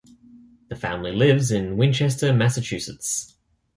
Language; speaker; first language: English; native; English